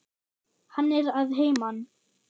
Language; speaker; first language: Icelandic; non-native, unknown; German